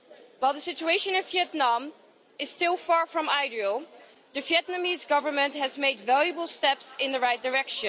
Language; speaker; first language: English; non-native, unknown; Dutch